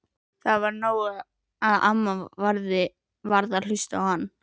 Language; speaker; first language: Icelandic; native; Icelandic